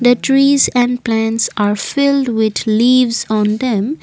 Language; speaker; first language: English; non-native, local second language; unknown